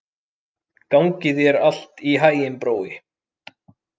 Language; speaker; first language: Icelandic; native; Icelandic